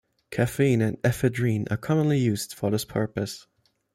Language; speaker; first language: English; non-native, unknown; German